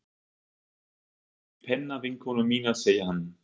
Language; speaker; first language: Icelandic; non-native, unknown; German